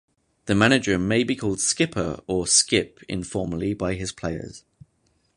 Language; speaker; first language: English; native; English